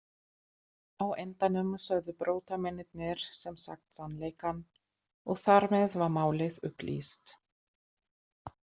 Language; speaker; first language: Icelandic; non-native, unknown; German